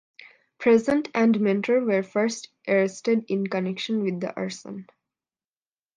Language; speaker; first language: English; non-native, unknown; Bangla